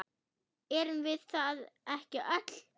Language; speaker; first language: Icelandic; non-native, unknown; German